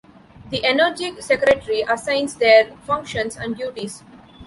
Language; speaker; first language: English; non-native, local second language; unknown